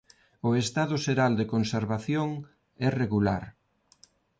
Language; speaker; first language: Galician; non-native, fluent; Spanish